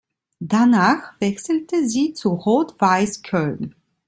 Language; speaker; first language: German; non-native, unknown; Italian